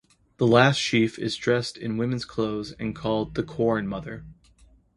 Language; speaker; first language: English; native; English